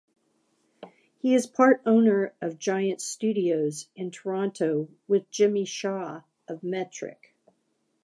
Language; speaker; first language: English; native; English